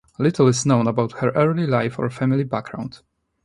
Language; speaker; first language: English; non-native, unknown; Polish